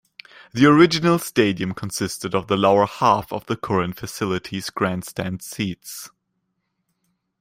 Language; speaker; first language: English; non-native, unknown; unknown